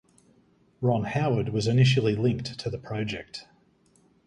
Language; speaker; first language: English; native; English